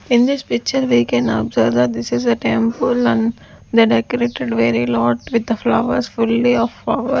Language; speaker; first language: English; non-native, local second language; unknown